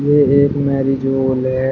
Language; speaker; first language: Hindi; native; Hindi